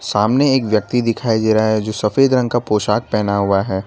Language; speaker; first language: Hindi; non-native, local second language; Gujarati